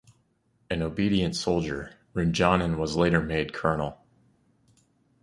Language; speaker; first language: English; native; English